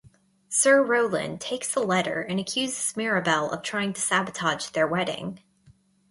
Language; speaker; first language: English; native; English